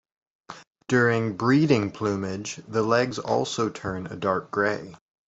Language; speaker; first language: English; native; English